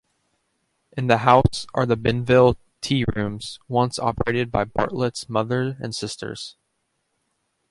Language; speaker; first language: English; native; English